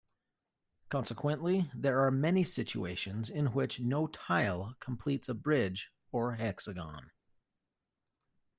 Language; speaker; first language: English; native; English